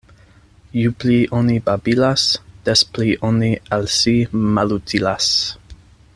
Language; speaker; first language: Esperanto; non-native, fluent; English